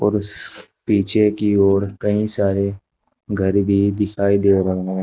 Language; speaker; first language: Hindi; native; Hindi